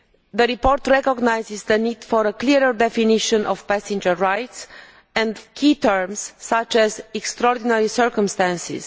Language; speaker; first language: English; non-native, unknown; Romanian